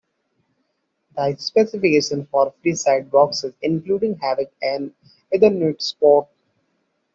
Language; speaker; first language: English; non-native, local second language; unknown